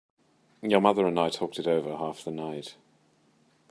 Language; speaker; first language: English; native; English